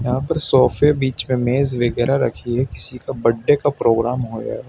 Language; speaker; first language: Hindi; native; Hindi